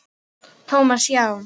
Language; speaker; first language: Icelandic; non-native, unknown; Filipino